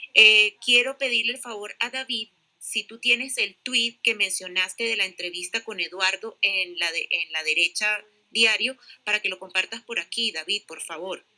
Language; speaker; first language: Spanish; native; Spanish